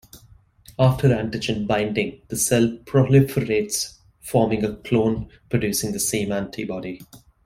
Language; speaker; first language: English; non-native, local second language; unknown